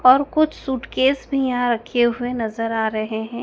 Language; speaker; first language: Hindi; native; Hindi